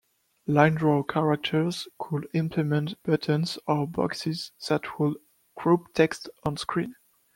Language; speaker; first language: English; non-native, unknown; French